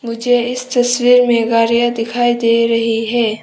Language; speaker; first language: Hindi; non-native, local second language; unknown